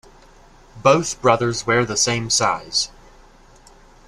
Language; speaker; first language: English; native; English